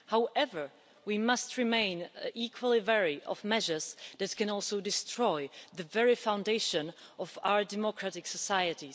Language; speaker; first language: English; non-native, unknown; Czech